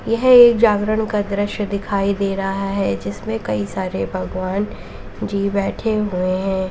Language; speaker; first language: Hindi; native; Hindi